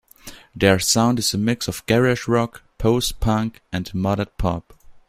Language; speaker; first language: English; non-native, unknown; German